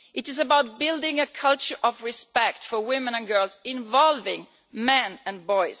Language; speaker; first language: English; non-native, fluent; Italian